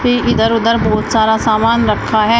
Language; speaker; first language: Hindi; native; Hindi